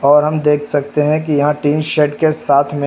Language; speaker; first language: Hindi; native; Hindi